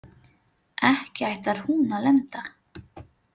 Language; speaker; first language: Icelandic; non-native, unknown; Filipino